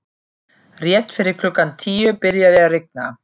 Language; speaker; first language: Icelandic; non-native, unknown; German